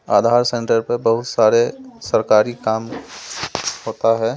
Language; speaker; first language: Hindi; native; Hindi